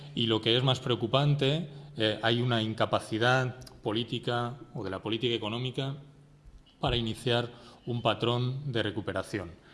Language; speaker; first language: Spanish; native; Spanish